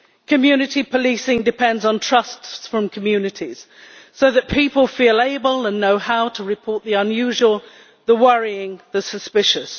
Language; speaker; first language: English; native; English